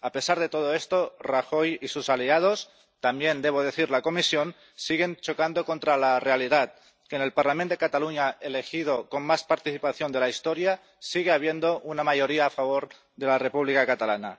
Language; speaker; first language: Spanish; non-native, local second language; Catalan